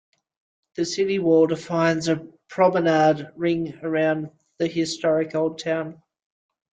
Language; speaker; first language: English; native; English